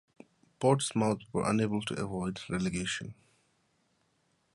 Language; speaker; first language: English; native; English